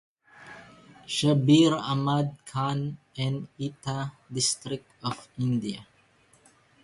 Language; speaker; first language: English; non-native, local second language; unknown